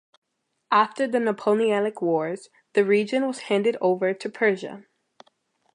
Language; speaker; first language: English; native; English